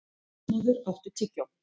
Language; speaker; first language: Icelandic; native; Icelandic